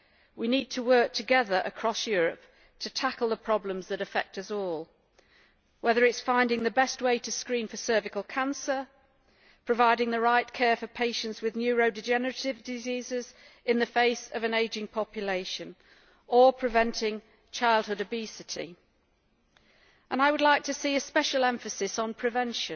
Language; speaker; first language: English; native; English